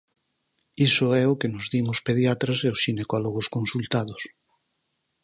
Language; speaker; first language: Galician; native; Galician